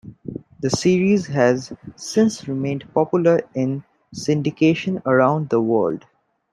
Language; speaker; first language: English; non-native, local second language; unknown